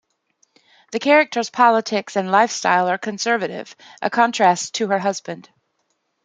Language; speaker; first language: English; native; English